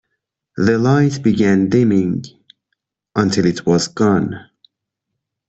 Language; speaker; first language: English; non-native, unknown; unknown